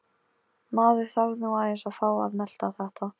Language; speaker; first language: Icelandic; non-native, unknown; Polish